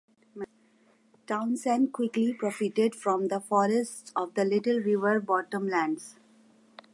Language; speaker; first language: English; native; English